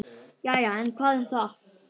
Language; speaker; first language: Icelandic; native; Icelandic